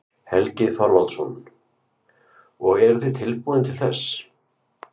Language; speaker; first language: Icelandic; native; Icelandic